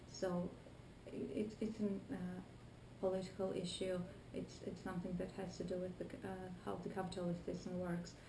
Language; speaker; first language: English; non-native, fluent; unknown